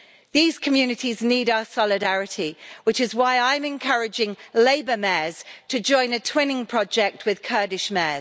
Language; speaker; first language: English; native; English